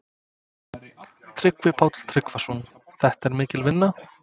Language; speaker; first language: Icelandic; non-native, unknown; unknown